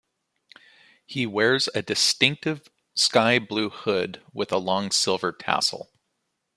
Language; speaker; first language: English; native; English